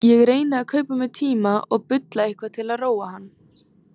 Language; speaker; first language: Icelandic; native; Icelandic